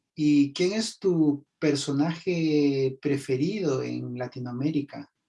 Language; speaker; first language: Spanish; native; Spanish